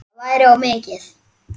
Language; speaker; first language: Icelandic; native; Icelandic